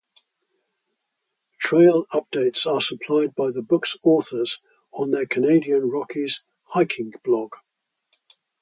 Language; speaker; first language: English; native; English